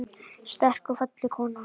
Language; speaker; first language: Icelandic; native; Icelandic